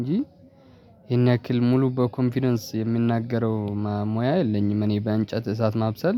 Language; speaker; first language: Amharic; non-native, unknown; Tigrinya